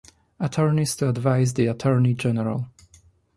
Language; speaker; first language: English; non-native, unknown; Polish